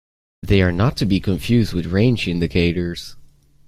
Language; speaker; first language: English; native; English